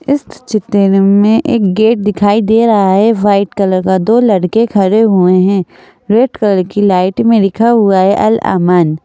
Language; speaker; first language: Hindi; native; Hindi